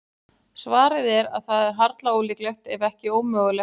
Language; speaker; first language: Icelandic; native; Icelandic